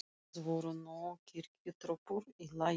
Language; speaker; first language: Icelandic; non-native, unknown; Russian